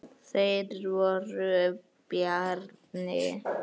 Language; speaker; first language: Icelandic; native; Icelandic